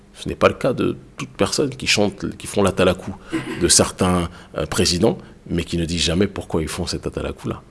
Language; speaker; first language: French; native; French